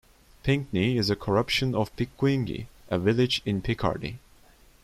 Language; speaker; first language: English; non-native, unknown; Turkish